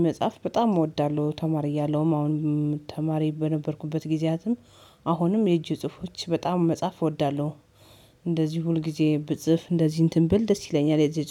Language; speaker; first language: Amharic; native; Amharic